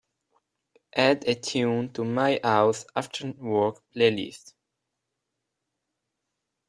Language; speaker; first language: English; non-native, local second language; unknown